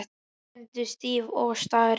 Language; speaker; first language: Icelandic; native; Icelandic